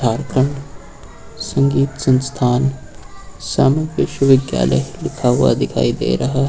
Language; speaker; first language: Hindi; native; Hindi